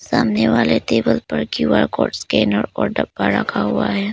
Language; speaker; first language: Hindi; early bilingual, other home language; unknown